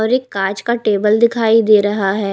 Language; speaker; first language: Hindi; native; Hindi